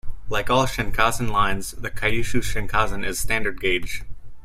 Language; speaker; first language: English; native; English